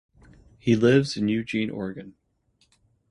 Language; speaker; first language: English; native; English